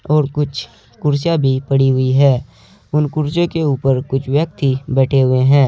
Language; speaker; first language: Hindi; native; Hindi